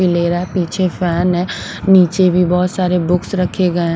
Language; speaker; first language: Hindi; non-native, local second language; Punjabi